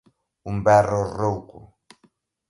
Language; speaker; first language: Galician; native; Galician